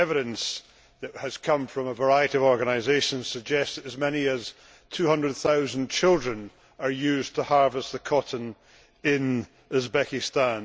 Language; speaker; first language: English; native; English